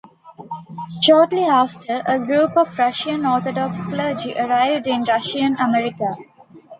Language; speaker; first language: English; non-native, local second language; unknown